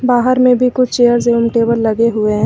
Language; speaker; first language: Hindi; native; Hindi